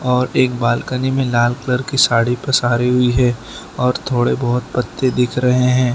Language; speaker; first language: Hindi; non-native, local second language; Gujarati